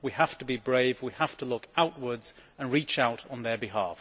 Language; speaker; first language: English; native; English